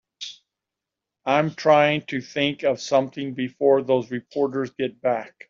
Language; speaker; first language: English; native; English